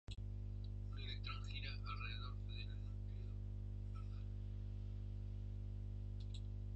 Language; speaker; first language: Spanish; native; Spanish